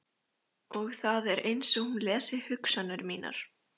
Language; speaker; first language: Icelandic; native; Icelandic